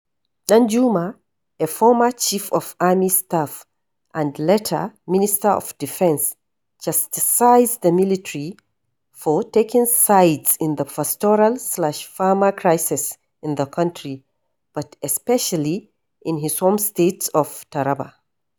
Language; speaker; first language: English; non-native, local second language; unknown